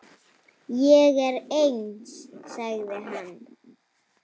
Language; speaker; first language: Icelandic; native; Icelandic